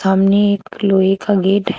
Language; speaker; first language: Hindi; native; Hindi